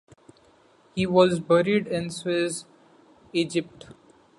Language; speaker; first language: English; non-native, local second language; Marathi